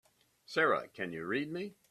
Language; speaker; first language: English; native; English